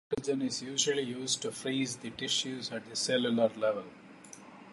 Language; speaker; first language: English; non-native, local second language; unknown